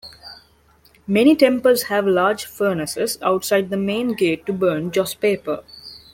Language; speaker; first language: English; non-native, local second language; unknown